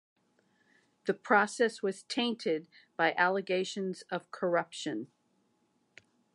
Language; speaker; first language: English; native; English